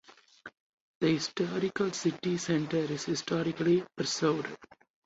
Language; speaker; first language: English; non-native, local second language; Tamil